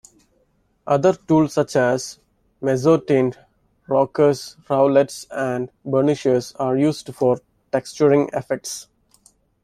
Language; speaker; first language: English; non-native, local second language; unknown